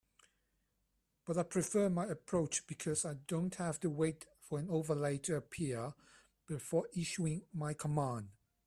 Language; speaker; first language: English; non-native, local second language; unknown